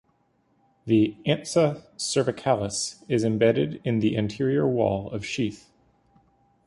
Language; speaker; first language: English; native; English